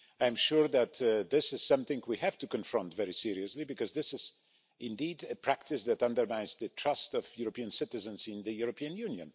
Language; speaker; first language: English; non-native, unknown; Polish